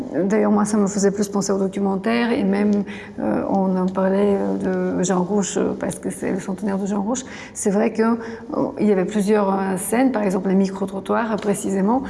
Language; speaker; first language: French; non-native, fluent; Bulgarian